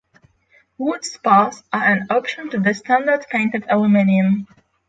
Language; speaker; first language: English; non-native, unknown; Polish